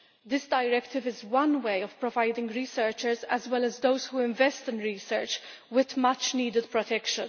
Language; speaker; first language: English; non-native, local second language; Maltese